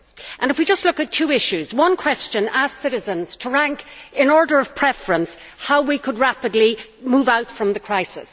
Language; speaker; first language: English; native; English